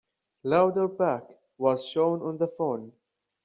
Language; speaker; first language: English; native; English